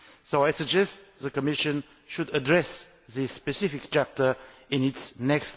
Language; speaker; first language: English; non-native, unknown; Romanian